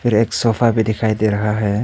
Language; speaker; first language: Hindi; non-native, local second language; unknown